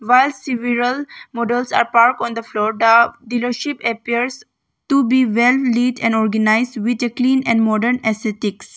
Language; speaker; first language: English; non-native, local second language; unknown